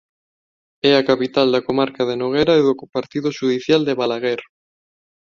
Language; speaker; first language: Galician; non-native, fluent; Spanish